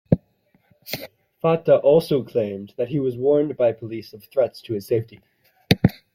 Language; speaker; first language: English; native; English